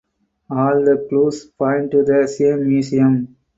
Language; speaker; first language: English; non-native, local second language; Tamil